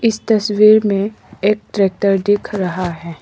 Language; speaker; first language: Hindi; non-native, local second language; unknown